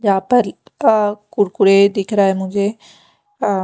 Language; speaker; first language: Hindi; non-native, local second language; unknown